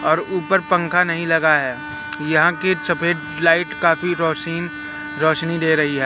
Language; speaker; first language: Hindi; native; Hindi